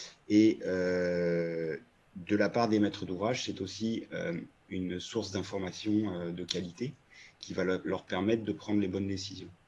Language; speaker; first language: French; native; French